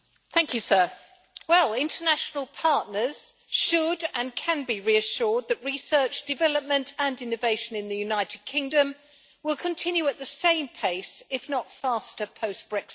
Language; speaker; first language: English; native; English